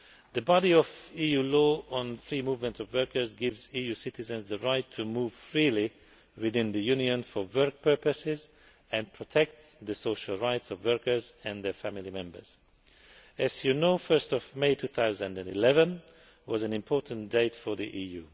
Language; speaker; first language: English; non-native, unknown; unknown